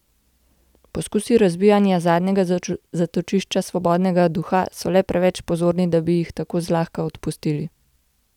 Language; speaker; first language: Slovenian; native; Slovenian